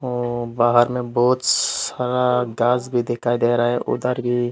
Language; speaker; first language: Hindi; non-native, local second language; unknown